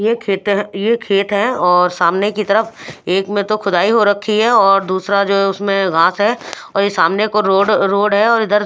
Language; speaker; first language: Hindi; non-native, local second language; Punjabi